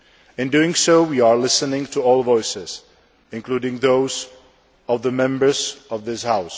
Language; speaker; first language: English; non-native, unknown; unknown